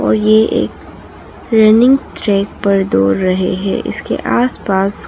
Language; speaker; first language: Hindi; non-native, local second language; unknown